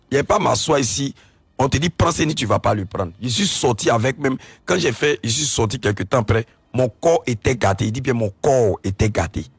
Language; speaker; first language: French; non-native, local second language; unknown